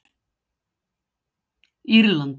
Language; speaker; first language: Icelandic; native; Icelandic